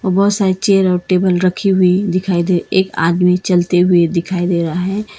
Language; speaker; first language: Hindi; non-native, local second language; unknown